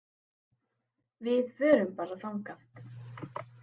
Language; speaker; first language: Icelandic; native; Icelandic